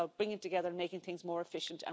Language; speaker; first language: English; native; English